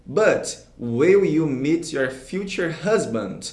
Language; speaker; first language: English; non-native, fluent; Portuguese